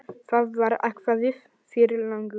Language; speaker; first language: Icelandic; non-native, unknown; Polish